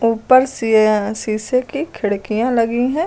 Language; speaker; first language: Hindi; native; Hindi